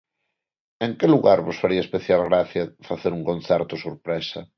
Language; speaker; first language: Galician; non-native, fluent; Spanish